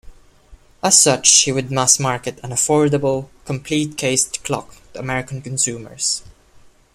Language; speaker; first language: English; non-native, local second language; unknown